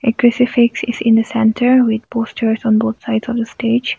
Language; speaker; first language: English; non-native, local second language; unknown